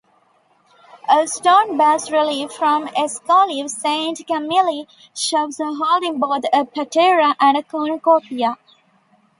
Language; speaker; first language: English; non-native, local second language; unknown